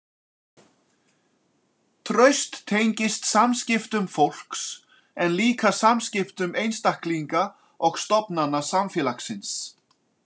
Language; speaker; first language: Icelandic; native; Icelandic